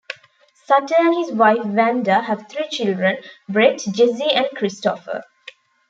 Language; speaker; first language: English; non-native, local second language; Tamil